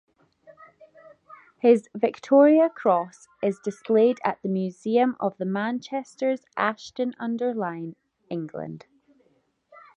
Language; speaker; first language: English; native; English